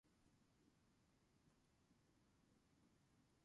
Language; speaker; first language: English; non-native, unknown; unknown